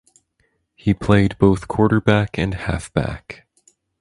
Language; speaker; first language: English; native; English